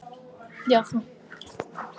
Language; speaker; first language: Icelandic; non-native, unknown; Polish